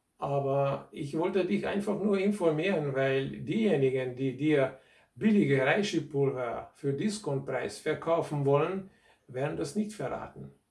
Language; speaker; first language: German; non-native, fluent; Hungarian